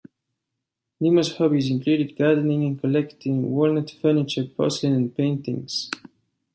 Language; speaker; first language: English; non-native, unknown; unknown